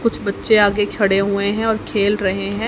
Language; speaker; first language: Hindi; native; Hindi